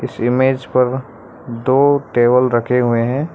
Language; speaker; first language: Hindi; non-native, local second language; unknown